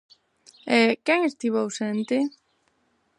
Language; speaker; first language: Galician; non-native, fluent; Spanish